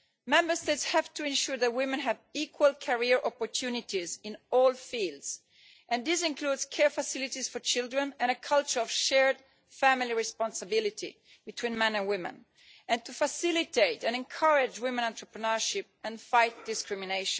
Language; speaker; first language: English; non-native, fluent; Italian